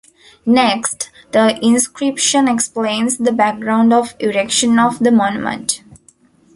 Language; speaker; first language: English; non-native, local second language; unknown